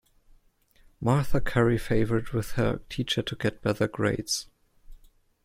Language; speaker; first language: English; non-native, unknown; German